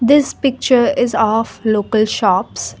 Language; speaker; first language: English; non-native, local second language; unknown